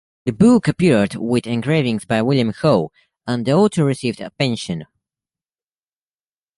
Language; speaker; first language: English; native; English